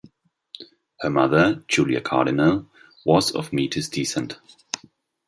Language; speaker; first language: English; non-native, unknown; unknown